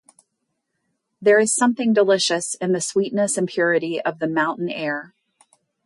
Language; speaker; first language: English; native; English